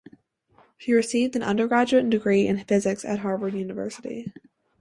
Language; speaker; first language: English; native; English